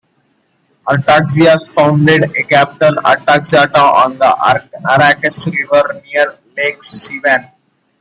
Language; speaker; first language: English; non-native, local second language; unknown